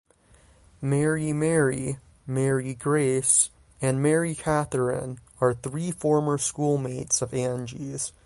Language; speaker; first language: English; native; English